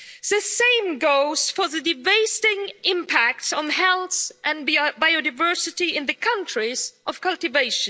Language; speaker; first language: English; non-native, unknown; Luxembourgish